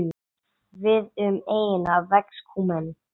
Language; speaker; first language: Icelandic; non-native, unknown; English